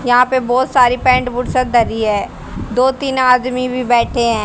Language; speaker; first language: Hindi; native; Hindi